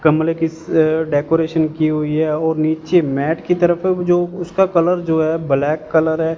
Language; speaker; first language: Hindi; non-native, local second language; Punjabi